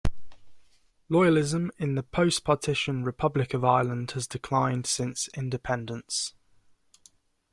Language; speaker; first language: English; native; English